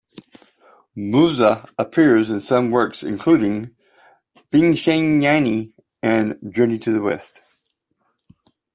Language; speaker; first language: English; native; English